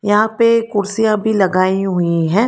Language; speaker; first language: Hindi; non-native, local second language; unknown